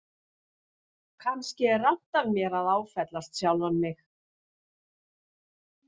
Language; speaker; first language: Icelandic; native; Icelandic